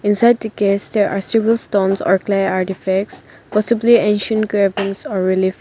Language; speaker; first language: English; non-native, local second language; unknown